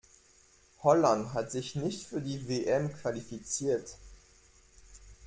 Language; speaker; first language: German; non-native, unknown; French